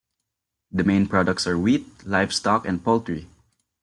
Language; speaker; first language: English; non-native, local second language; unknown